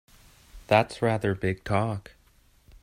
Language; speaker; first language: English; native; English